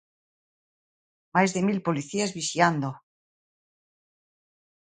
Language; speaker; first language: Galician; native; Galician